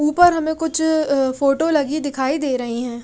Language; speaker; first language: Hindi; native; Hindi